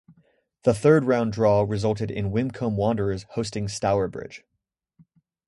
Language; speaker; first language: English; native; English